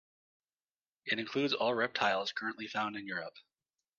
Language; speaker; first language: English; native; English